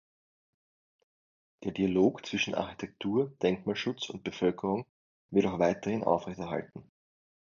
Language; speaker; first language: German; native; German